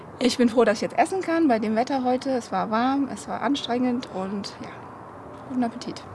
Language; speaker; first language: German; early bilingual, other home language; Turkish